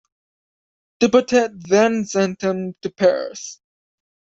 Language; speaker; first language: English; native; English